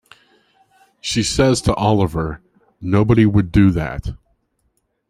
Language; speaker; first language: English; native; English